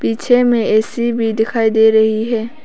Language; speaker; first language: Hindi; non-native, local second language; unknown